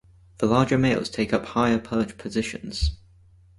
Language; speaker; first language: English; native; English